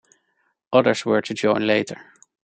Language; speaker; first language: English; non-native, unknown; Dutch